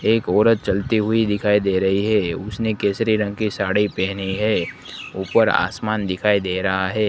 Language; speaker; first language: Hindi; non-native, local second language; Gujarati